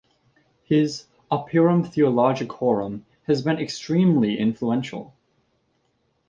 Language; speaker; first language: English; native; English